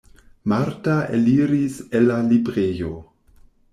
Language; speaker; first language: Esperanto; non-native, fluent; German